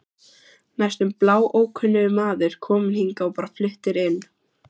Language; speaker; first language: Icelandic; native; Icelandic